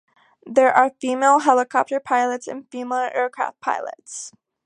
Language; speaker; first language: English; native; English